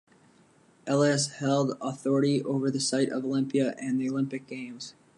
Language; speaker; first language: English; native; English